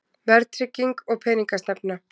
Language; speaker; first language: Icelandic; native; Icelandic